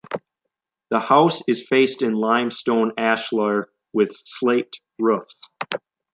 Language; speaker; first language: English; native; English